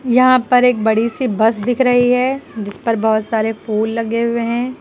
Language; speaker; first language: Hindi; native; Hindi